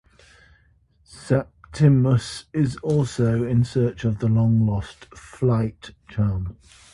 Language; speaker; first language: English; native; English